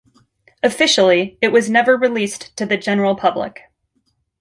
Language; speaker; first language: English; native; English